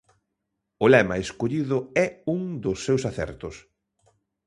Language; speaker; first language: Galician; native; Galician